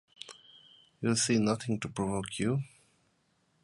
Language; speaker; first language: English; native; English